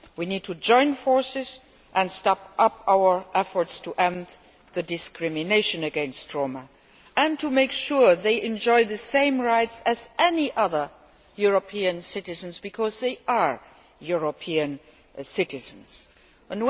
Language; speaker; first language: English; non-native, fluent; Luxembourgish